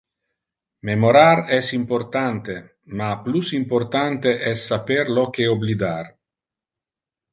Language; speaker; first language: Interlingua; non-native, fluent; Italian